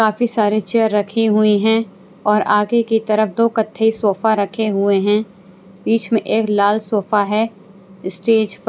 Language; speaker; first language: Hindi; non-native, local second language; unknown